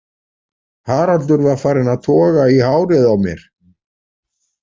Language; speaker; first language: Icelandic; native; Icelandic